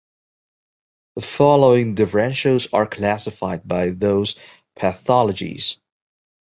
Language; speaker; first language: English; non-native, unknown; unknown